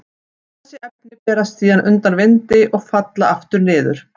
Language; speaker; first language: Icelandic; native; Icelandic